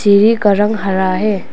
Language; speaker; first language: Hindi; non-native, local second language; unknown